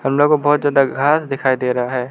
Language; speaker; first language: Hindi; non-native, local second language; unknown